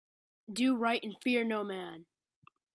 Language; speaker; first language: English; native; English